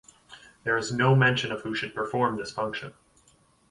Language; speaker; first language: English; native; English